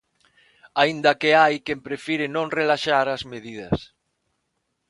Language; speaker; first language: Galician; non-native, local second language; Spanish